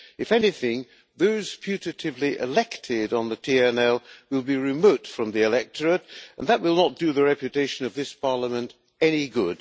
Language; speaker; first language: English; non-native, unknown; Hungarian